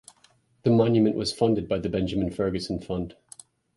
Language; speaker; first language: English; native; English